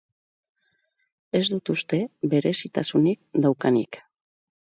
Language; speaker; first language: Basque; native; Basque